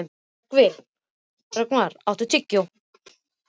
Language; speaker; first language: Icelandic; native; Icelandic